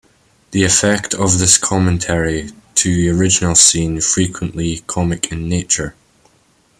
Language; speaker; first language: English; native; English